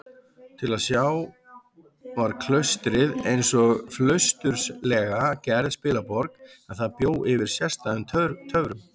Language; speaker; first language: Icelandic; native; Icelandic